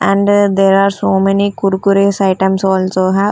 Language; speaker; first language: English; non-native, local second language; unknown